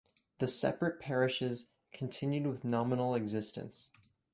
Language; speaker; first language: English; native; English